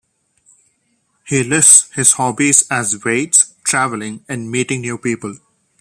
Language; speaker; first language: English; non-native, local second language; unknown